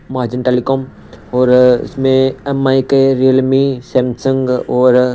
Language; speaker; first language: Hindi; non-native, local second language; Punjabi